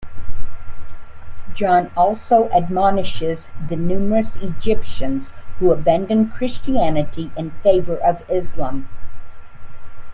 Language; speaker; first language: English; native; English